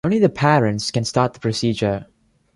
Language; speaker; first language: English; non-native, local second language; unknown